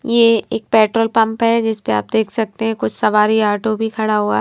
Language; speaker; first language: Hindi; native; Hindi